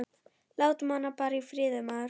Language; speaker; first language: Icelandic; non-native, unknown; German